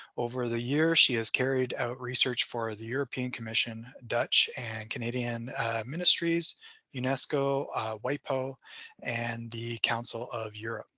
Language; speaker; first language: English; native; English